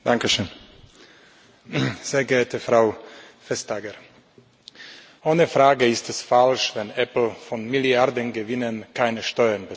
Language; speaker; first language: German; non-native, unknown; Slovak